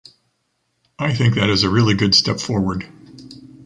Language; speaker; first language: English; native; English